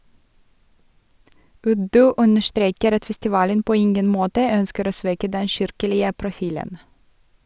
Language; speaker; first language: Norwegian; non-native, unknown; Russian